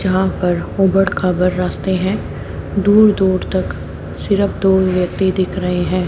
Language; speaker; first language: Hindi; native; Hindi